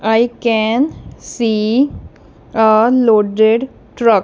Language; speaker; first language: English; non-native, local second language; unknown